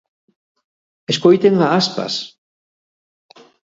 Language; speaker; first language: Galician; native; Galician